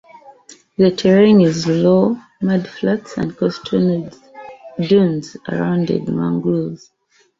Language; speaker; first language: English; native; English